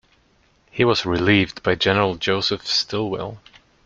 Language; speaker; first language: English; non-native, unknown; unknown